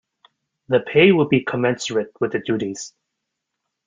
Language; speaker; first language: English; native; English